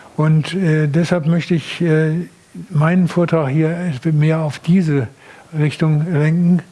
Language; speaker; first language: German; native; German